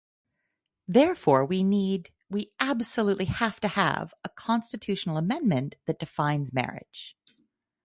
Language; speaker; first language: English; native; English